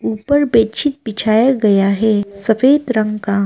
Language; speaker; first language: Hindi; non-native, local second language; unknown